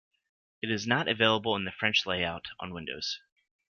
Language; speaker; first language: English; native; English